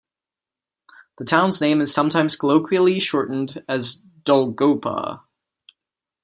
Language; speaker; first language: English; non-native, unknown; Czech